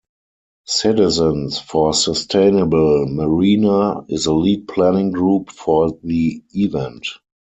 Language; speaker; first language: English; non-native, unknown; German